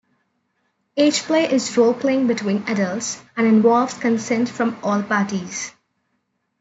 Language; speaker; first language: English; non-native, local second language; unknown